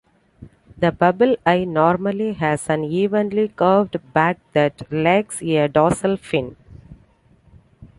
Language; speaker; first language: English; non-native, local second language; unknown